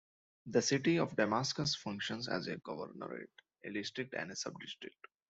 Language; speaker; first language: English; non-native, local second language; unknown